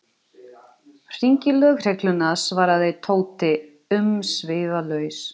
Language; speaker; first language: Icelandic; non-native, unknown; Portuguese